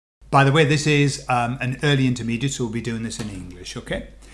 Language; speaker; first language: English; native; English